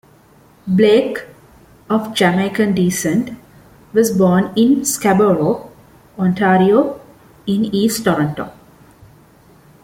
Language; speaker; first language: English; non-native, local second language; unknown